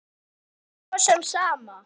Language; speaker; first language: Icelandic; native; Icelandic